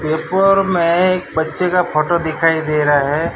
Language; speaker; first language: Hindi; non-native, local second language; Gujarati